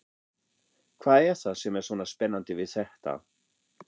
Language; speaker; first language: Icelandic; non-native, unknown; German